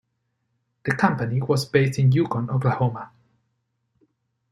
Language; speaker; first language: English; non-native, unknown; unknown